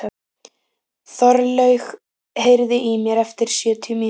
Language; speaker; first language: Icelandic; native; Icelandic